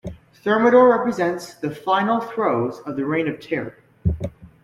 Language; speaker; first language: English; native; English